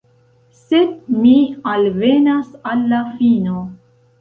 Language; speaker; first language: Esperanto; non-native, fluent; Central Kurdish